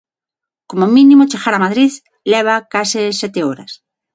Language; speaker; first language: Galician; non-native, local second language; Spanish